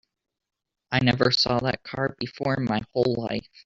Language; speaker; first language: English; native; English